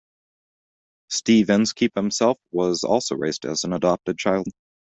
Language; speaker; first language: English; native; English